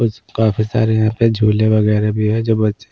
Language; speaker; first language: Hindi; non-native, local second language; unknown